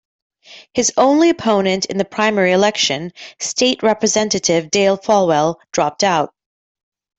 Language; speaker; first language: English; native; English